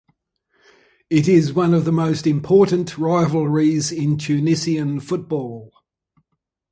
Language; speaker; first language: English; native; English